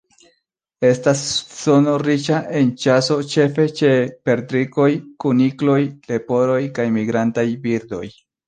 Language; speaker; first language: Esperanto; non-native, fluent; Spanish